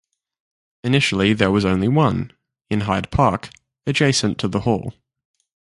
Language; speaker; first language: English; native; English